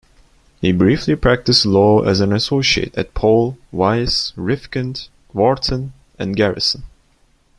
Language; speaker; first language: English; non-native, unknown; Turkish